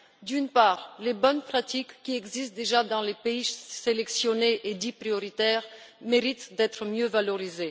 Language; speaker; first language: French; non-native, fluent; Bulgarian